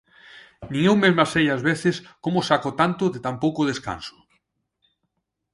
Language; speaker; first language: Galician; non-native, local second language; Spanish